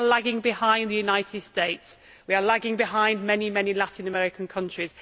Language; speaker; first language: English; native; English